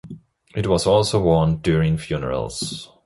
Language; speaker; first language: English; non-native, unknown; German